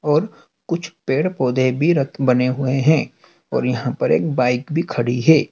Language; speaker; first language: Hindi; native; Hindi